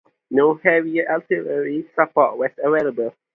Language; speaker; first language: English; non-native, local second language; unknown